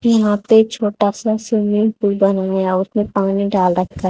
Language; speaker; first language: Hindi; native; Hindi